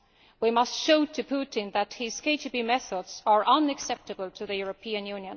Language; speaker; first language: English; non-native, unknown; Estonian